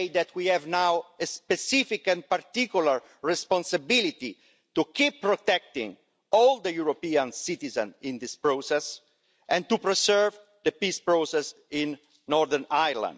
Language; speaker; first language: English; non-native, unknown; Italian